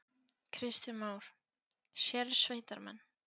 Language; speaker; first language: Icelandic; non-native, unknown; Polish